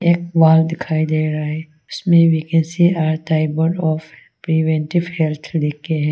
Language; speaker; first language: Hindi; non-native, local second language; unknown